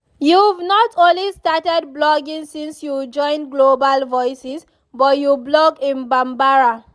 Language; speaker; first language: English; non-native, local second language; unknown